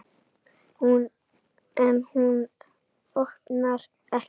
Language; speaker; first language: Icelandic; native; Icelandic